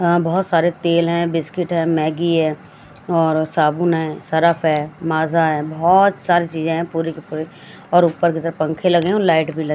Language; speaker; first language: Hindi; non-native, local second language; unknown